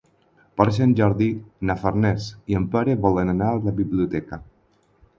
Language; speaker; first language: Catalan; non-native, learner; Spanish